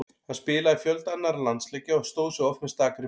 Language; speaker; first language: Icelandic; native; Icelandic